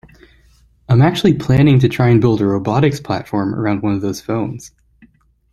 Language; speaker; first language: English; native; English